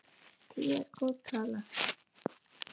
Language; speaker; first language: Icelandic; native; Icelandic